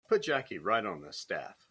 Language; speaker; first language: English; native; English